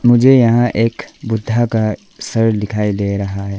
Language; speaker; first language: Hindi; non-native, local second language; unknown